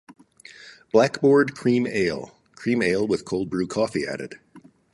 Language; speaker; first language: English; native; English